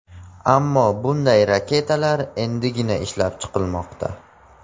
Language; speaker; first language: Uzbek; non-native, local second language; Tajik